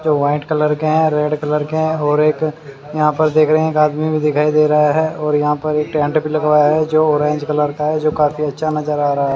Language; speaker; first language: Hindi; native; Hindi